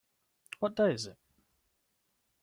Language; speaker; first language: English; native; English